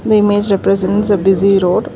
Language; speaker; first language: English; non-native, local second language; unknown